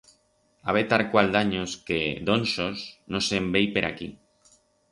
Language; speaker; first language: Aragonese; non-native, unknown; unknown